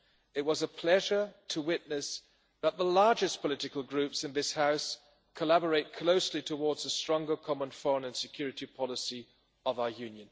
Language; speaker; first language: English; non-native, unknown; German